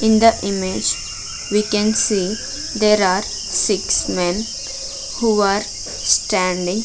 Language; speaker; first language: English; non-native, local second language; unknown